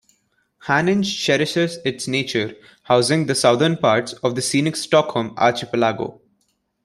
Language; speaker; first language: English; non-native, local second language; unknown